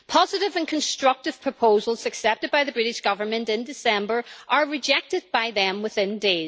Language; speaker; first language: English; native; English